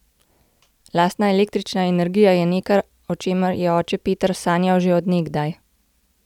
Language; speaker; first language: Slovenian; native; Slovenian